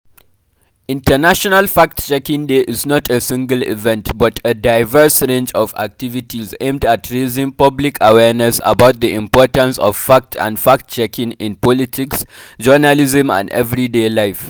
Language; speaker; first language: English; non-native, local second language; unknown